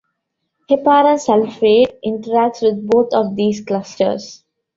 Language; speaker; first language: English; non-native, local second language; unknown